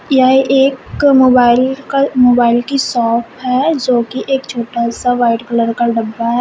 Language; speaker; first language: Hindi; native; Hindi